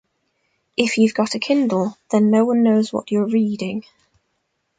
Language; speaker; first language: English; native; English